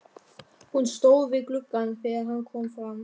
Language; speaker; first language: Icelandic; non-native, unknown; German